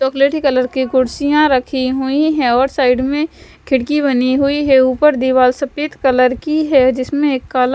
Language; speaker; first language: Hindi; non-native, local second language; Punjabi